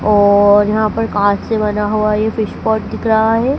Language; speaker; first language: Hindi; native; Hindi